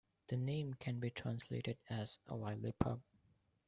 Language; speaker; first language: English; non-native, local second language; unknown